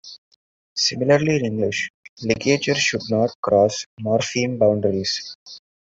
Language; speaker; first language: English; non-native, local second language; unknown